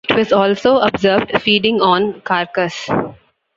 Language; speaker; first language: English; non-native, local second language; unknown